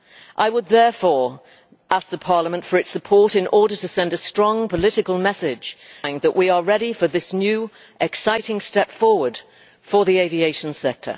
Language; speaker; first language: English; native; English